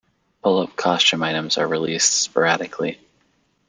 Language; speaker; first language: English; native; English